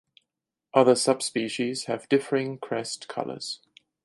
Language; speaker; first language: English; non-native, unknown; German